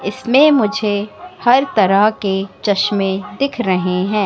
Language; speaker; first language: Hindi; native; Hindi